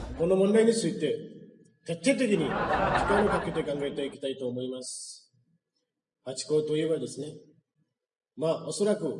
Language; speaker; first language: Japanese; non-native, learner; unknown